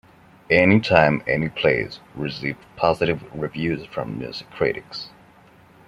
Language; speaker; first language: English; non-native, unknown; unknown